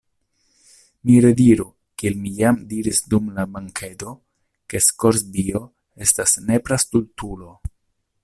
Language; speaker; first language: Esperanto; non-native, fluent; Italian